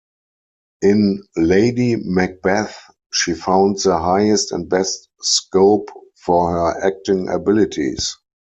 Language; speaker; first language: English; non-native, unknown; German